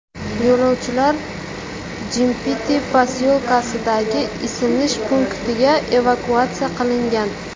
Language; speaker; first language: Uzbek; native; Uzbek